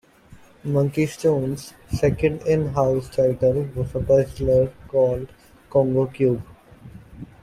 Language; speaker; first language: English; non-native, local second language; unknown